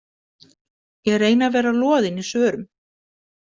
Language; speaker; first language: Icelandic; native; Icelandic